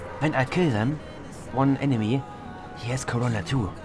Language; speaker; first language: English; non-native, learner; German